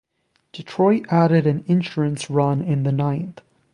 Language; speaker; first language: English; native; English